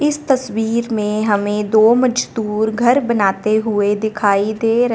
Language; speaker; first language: Hindi; non-native, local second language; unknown